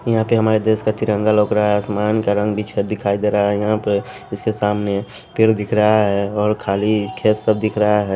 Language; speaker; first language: Hindi; non-native, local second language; Bhojpuri